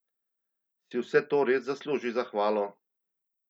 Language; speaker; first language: Slovenian; native; Slovenian